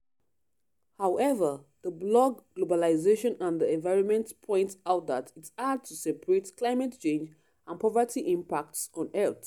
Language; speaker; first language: English; non-native, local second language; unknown